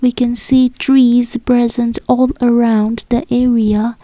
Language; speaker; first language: English; non-native, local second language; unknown